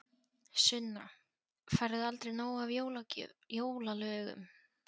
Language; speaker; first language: Icelandic; non-native, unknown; Polish